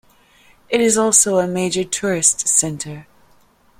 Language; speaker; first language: English; native; English